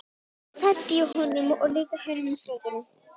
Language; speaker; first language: Icelandic; native; Icelandic